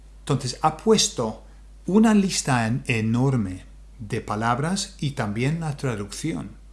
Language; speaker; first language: Spanish; non-native, fluent; English